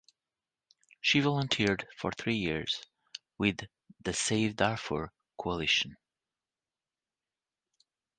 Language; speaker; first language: English; non-native, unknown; Portuguese